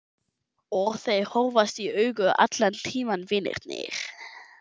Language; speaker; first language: Icelandic; non-native, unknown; German